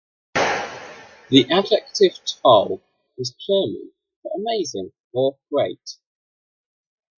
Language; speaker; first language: English; native; English